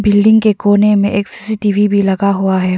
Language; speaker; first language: Hindi; non-native, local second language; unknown